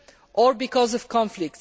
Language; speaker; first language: English; non-native, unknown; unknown